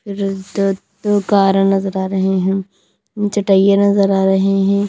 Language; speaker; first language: Hindi; non-native, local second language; Punjabi